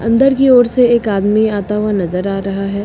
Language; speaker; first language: Hindi; native; Hindi